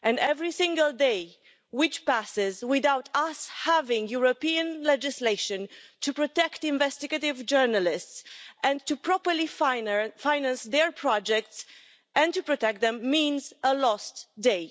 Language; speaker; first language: English; non-native, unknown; Romanian